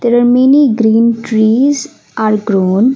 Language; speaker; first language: English; non-native, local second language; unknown